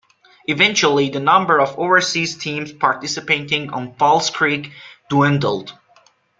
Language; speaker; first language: English; non-native, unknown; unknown